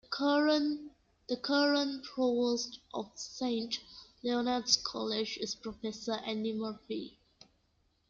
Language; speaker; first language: English; non-native, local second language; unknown